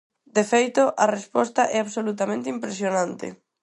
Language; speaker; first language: Galician; non-native, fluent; Spanish